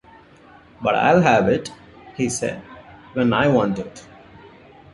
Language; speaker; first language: English; non-native, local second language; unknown